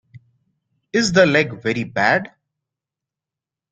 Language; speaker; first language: English; non-native, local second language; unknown